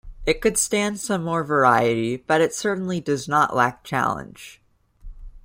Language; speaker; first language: English; native; English